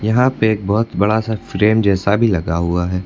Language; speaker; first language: Hindi; native; Hindi